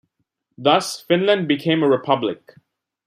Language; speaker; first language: English; non-native, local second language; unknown